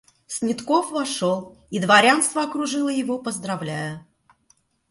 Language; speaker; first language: Russian; native; Russian